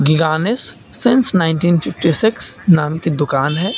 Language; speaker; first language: Hindi; native; Hindi